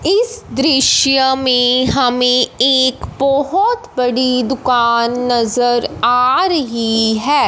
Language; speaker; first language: Hindi; non-native, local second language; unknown